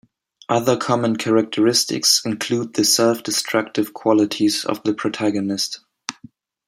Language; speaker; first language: English; non-native, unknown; German